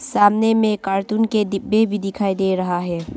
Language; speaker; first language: Hindi; non-native, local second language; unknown